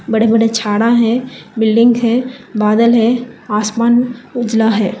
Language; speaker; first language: Hindi; non-native, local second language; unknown